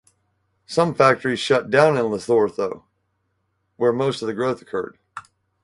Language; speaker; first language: English; native; English